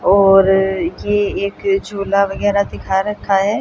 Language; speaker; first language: Hindi; native; Hindi